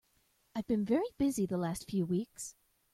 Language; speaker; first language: English; native; English